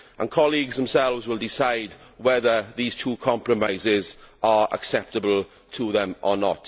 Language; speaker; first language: English; native; English